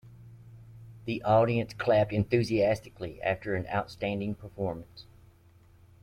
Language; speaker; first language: English; native; English